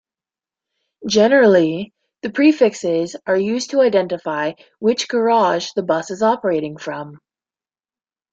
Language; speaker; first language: English; native; English